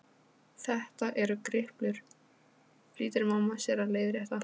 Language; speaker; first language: Icelandic; non-native, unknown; Polish